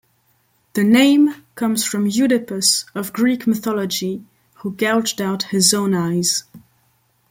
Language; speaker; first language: English; non-native, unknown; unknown